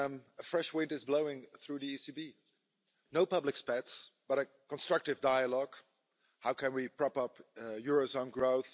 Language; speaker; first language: English; non-native, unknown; Dutch